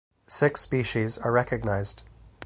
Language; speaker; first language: English; native; English